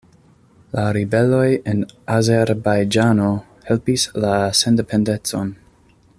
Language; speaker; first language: Esperanto; non-native, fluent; English